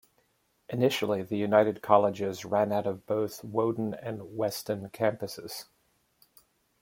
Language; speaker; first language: English; native; English